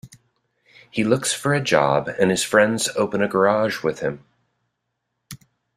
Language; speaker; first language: English; native; English